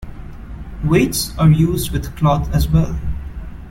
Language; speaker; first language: English; non-native, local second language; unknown